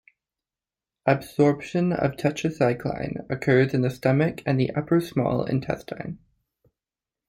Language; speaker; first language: English; native; English